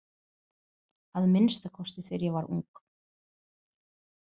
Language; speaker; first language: Icelandic; non-native, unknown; Portuguese